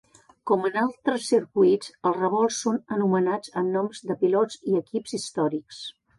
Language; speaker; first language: Catalan; native; Catalan